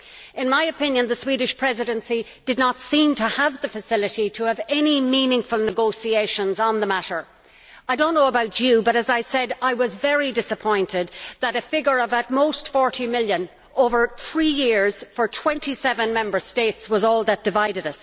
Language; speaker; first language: English; native; English